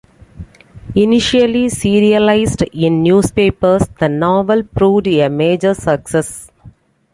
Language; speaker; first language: English; non-native, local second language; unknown